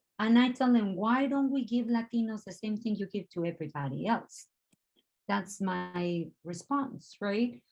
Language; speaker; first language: English; non-native, fluent; Spanish